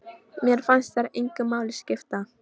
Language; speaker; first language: Icelandic; non-native, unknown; Polish